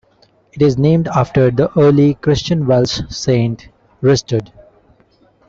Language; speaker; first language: English; non-native, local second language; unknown